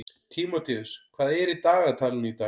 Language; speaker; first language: Icelandic; native; Icelandic